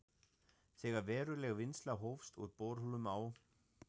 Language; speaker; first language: Icelandic; non-native, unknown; German